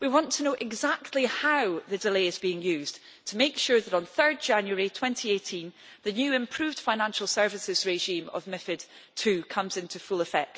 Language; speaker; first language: English; native; English